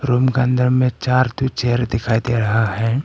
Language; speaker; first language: Hindi; non-native, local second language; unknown